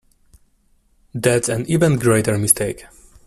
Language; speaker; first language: English; non-native, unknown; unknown